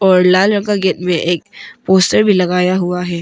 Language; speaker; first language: Hindi; non-native, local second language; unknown